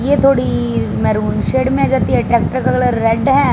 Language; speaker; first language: Hindi; non-native, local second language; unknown